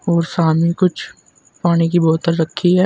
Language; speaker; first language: Hindi; native; Hindi